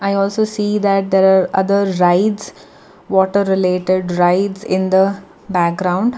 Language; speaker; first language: English; non-native, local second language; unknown